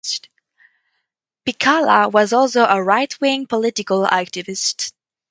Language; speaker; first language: English; non-native, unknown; French